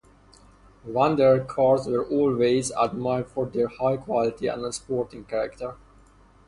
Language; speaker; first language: English; non-native, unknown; Persian